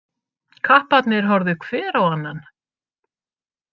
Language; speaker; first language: Icelandic; native; Icelandic